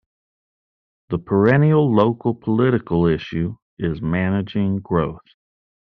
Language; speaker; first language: English; native; English